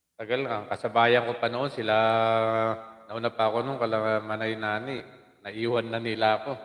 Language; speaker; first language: Filipino; non-native, local second language; Waray